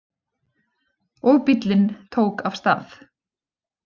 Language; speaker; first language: Icelandic; native; Icelandic